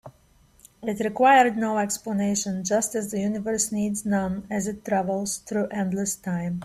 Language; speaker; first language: English; native; English